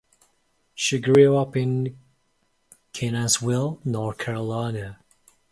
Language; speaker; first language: English; non-native, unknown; Mongolian